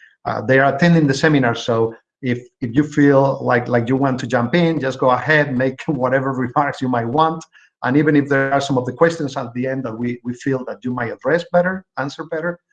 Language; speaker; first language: English; non-native, fluent; Spanish